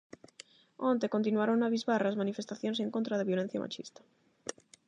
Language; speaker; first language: Galician; non-native, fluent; Spanish